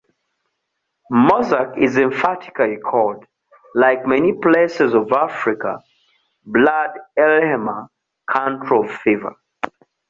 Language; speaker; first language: English; non-native, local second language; Ganda